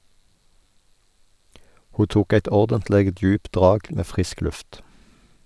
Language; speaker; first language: Norwegian; native; Norwegian